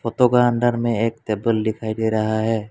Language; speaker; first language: Hindi; non-native, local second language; Assamese